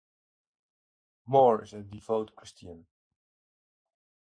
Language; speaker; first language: English; native; English